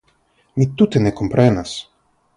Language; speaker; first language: Esperanto; non-native, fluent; Russian